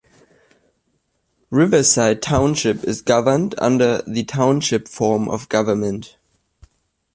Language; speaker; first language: English; non-native, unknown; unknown